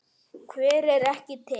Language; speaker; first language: Icelandic; native; Icelandic